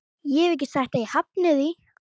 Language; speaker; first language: Icelandic; native; Icelandic